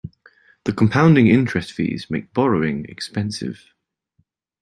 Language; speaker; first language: English; native; English